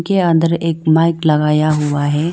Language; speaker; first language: Hindi; non-native, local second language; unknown